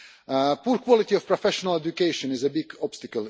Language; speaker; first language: English; non-native, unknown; Russian